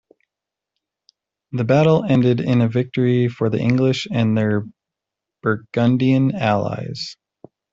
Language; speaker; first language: English; native; English